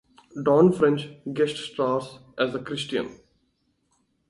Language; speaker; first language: English; non-native, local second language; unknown